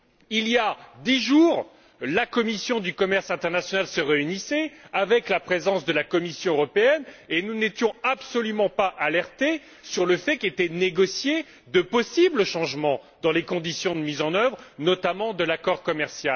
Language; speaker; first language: French; native; French